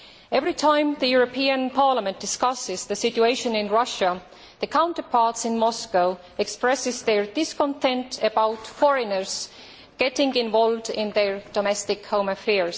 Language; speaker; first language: English; non-native, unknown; Estonian